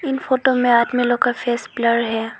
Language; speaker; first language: Hindi; non-native, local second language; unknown